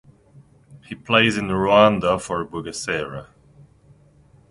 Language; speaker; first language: English; non-native, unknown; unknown